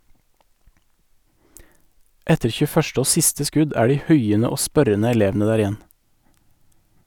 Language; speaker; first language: Norwegian; native; Norwegian